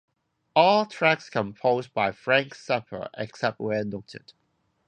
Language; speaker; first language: English; non-native, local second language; Cantonese